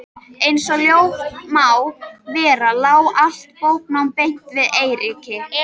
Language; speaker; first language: Icelandic; native; Icelandic